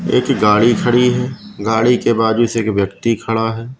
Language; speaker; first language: Hindi; native; Hindi